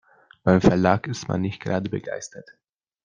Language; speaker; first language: German; non-native, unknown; Slovak